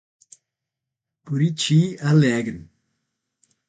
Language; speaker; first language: Portuguese; non-native, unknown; Spanish